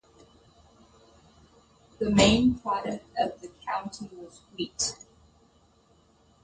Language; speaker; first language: English; native; English